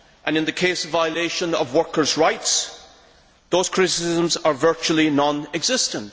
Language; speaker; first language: English; native; English